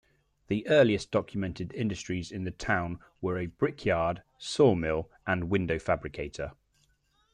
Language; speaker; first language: English; native; English